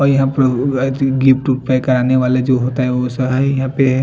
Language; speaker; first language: Hindi; non-native, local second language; Bhojpuri